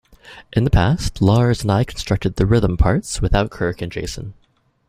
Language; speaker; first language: English; native; English